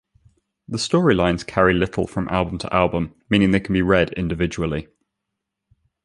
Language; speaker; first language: English; native; English